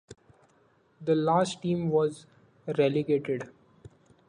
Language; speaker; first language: English; non-native, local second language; Marathi